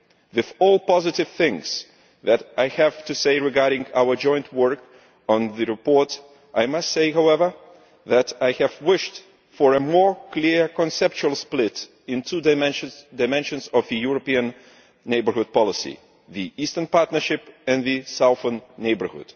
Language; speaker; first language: English; non-native, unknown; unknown